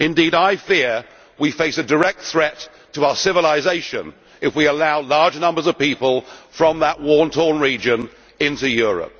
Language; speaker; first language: English; native; English